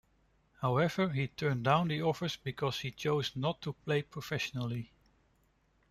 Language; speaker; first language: English; non-native, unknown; Dutch